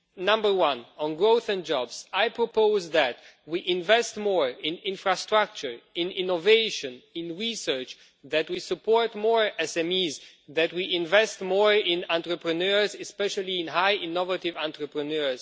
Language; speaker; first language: English; non-native, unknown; Romanian